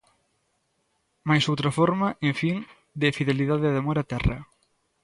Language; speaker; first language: Galician; native; Galician